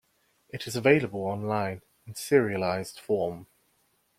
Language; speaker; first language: English; native; English